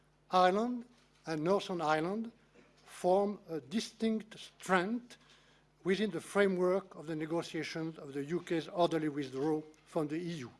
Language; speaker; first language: English; non-native, fluent; French